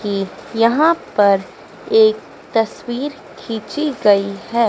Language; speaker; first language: Hindi; native; Hindi